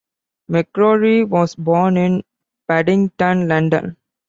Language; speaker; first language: English; non-native, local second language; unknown